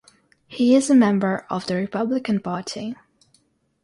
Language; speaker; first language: English; non-native, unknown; Russian